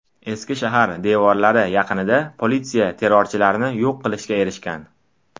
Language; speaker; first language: Uzbek; non-native, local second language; Tajik